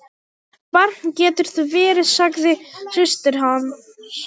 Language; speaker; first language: Icelandic; non-native, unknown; Polish